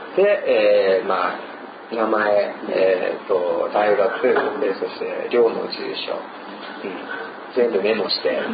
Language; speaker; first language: Japanese; non-native, fluent; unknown